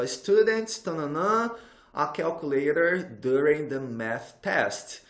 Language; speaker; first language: English; non-native, fluent; Portuguese